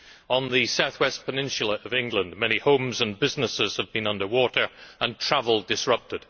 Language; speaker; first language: English; native; English